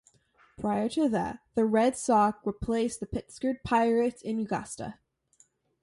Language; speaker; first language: English; native; English